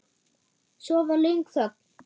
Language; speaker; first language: Icelandic; non-native, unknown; German